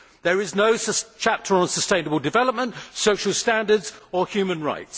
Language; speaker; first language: English; native; English